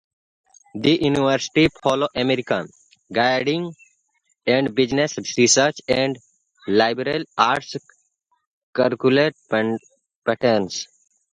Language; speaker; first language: English; non-native, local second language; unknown